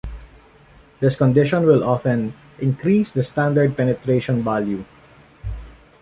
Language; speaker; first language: English; non-native, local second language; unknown